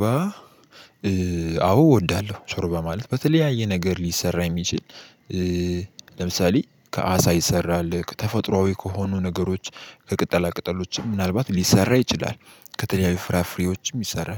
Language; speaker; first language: Amharic; native; Amharic